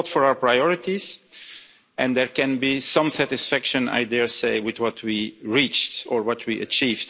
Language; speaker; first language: English; non-native, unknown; Dutch